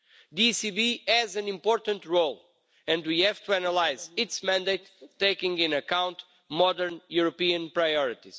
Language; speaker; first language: English; non-native, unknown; Portuguese